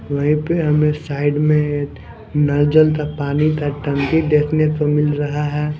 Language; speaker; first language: Hindi; non-native, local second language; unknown